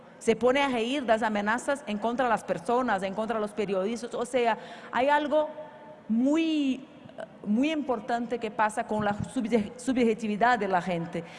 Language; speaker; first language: Spanish; non-native, related language; Portuguese